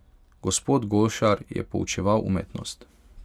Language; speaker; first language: Slovenian; non-native, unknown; Hungarian